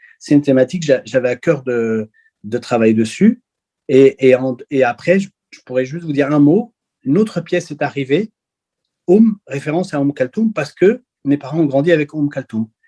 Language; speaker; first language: French; early bilingual, other home language; Arabic